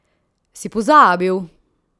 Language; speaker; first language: Slovenian; native; Slovenian